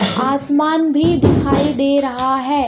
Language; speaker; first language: Hindi; native; Hindi